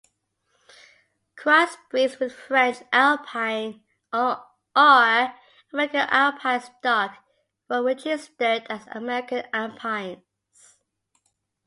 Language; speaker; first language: English; native; English